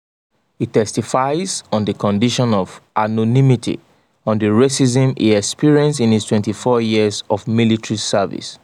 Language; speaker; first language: English; non-native, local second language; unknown